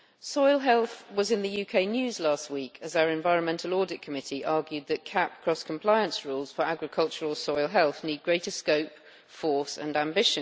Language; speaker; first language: English; native; English